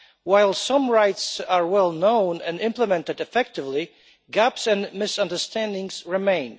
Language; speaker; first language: English; non-native, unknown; Polish